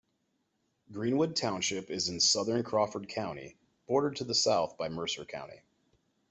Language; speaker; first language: English; native; English